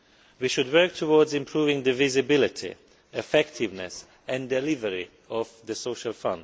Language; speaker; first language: English; non-native, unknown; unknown